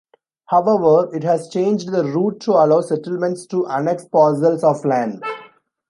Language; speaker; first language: English; non-native, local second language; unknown